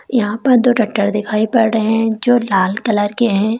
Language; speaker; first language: Hindi; native; Hindi